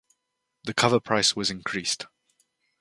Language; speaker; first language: English; native; English